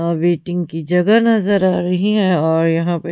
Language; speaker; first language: Hindi; non-native, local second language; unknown